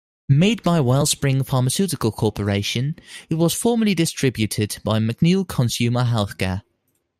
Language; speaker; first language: English; non-native, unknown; Dutch